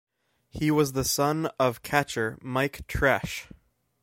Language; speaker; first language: English; native; English